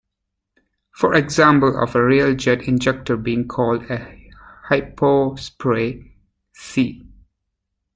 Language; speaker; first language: English; native; English